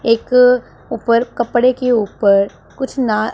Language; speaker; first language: Hindi; non-native, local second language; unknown